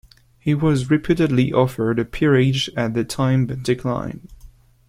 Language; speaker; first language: English; non-native, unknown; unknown